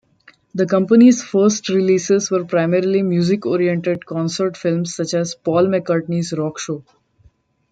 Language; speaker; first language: English; non-native, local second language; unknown